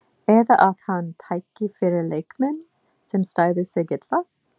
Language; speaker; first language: Icelandic; non-native, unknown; English